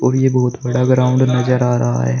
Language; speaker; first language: Hindi; native; Hindi